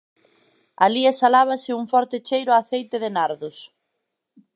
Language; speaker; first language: Galician; native; Galician